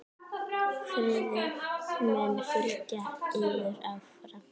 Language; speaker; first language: Icelandic; native; Icelandic